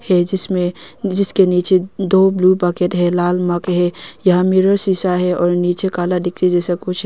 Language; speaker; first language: Hindi; early bilingual, other home language; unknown